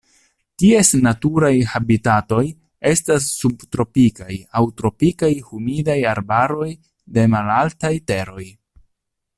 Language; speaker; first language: Esperanto; non-native, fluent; Italian